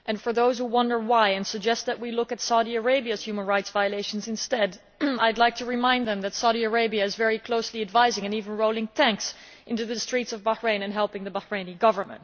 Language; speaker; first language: English; non-native, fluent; Dutch